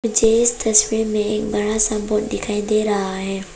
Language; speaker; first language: Hindi; non-native, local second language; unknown